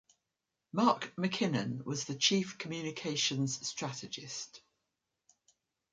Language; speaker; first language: English; native; English